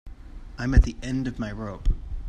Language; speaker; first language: English; native; English